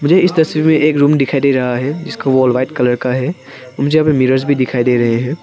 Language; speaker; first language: Hindi; non-native, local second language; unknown